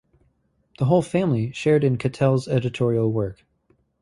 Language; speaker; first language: English; native; English